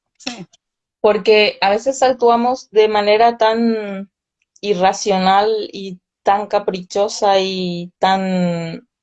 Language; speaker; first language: Spanish; native; Spanish